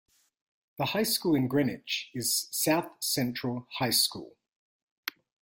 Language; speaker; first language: English; native; English